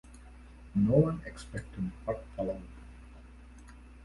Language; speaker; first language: English; non-native, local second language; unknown